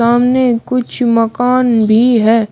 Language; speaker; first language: Hindi; native; Hindi